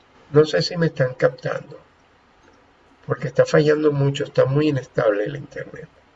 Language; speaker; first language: Spanish; native; Spanish